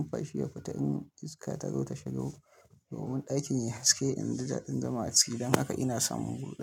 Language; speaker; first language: Hausa; native; Hausa